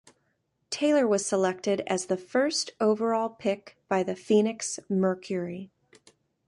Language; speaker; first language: English; native; English